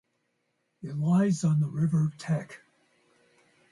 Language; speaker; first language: English; native; English